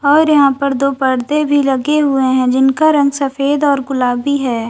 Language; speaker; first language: Hindi; native; Hindi